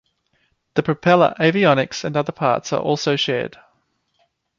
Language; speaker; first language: English; native; English